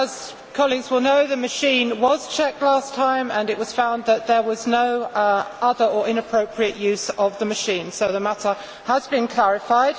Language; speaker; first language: English; native; English